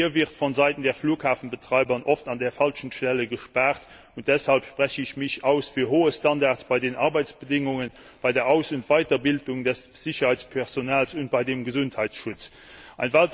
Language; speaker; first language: German; non-native, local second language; Luxembourgish